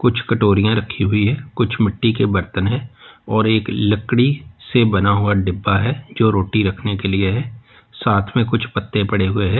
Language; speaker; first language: Hindi; native; Hindi